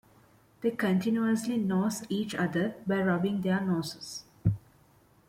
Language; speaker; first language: English; non-native, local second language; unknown